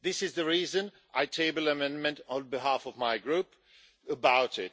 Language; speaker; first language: English; non-native, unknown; Swedish